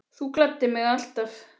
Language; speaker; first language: Icelandic; native; Icelandic